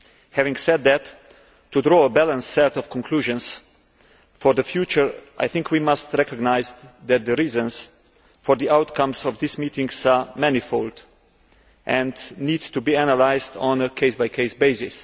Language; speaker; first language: English; non-native, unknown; Slovenian